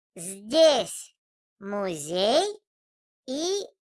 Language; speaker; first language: Russian; non-native, learner; Japanese